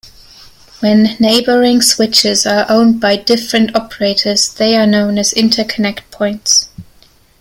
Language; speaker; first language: English; non-native, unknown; German